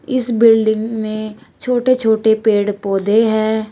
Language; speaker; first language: Hindi; native; Hindi